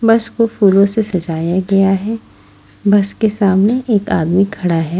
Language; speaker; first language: Hindi; native; Hindi